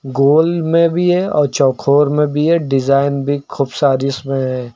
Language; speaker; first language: Hindi; native; Hindi